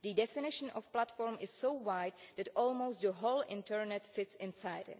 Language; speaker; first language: English; non-native, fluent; Czech